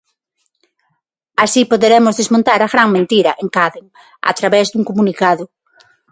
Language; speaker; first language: Galician; non-native, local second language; Spanish